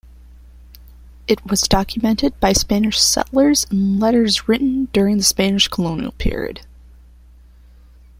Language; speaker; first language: English; non-native, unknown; Spanish